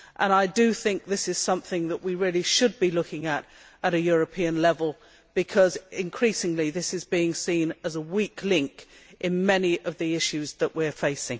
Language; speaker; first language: English; native; English